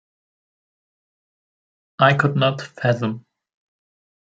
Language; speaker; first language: English; non-native, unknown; German